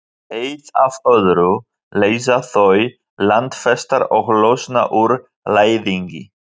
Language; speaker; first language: Icelandic; non-native, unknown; Polish